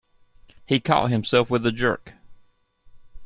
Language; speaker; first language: English; native; English